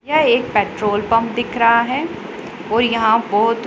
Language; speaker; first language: Hindi; non-native, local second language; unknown